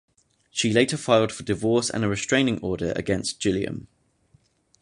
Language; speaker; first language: English; native; English